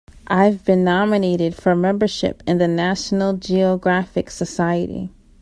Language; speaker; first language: English; native; English